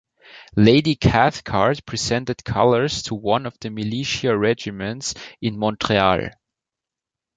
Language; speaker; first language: English; non-native, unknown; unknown